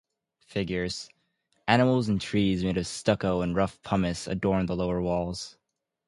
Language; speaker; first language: English; native; English